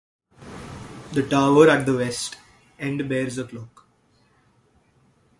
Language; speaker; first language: English; non-native, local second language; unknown